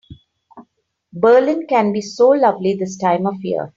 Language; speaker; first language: English; non-native, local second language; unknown